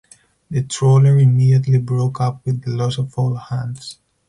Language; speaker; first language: English; non-native, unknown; Spanish